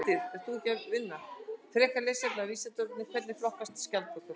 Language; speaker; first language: Icelandic; native; Icelandic